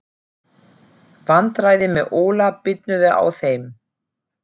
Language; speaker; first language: Icelandic; non-native, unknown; German